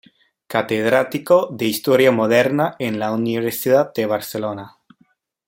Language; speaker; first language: Spanish; non-native, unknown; German